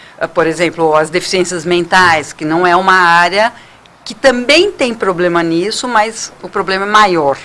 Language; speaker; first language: Portuguese; native; Portuguese